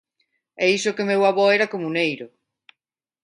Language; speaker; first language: Galician; non-native, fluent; Spanish